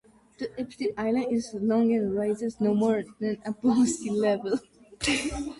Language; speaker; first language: English; non-native, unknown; Georgian